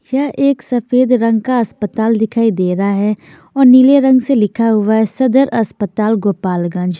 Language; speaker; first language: Hindi; non-native, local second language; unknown